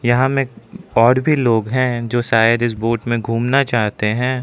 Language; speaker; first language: Hindi; non-native, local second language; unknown